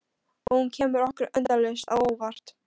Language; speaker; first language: Icelandic; non-native, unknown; Polish